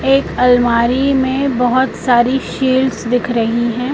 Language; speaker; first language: Hindi; native; Hindi